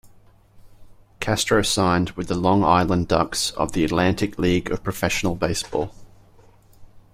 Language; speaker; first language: English; native; English